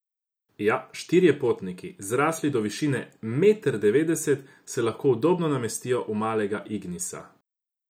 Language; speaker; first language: Slovenian; non-native, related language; Croatian